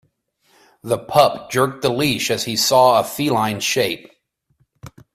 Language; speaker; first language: English; native; English